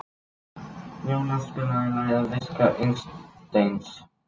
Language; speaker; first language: Icelandic; native; Icelandic